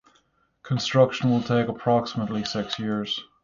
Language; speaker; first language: English; native; English